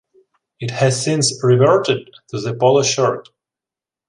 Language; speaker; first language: English; non-native, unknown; Ukrainian